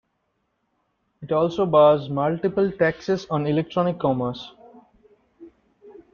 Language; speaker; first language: English; non-native, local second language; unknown